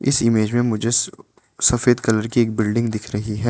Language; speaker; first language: Hindi; non-native, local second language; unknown